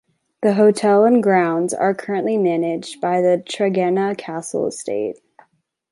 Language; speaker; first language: English; native; English